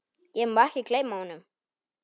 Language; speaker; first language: Icelandic; non-native, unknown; Polish